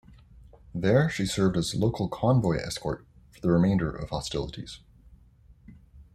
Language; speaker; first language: English; native; English